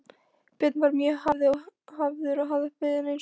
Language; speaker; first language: Icelandic; non-native, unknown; Polish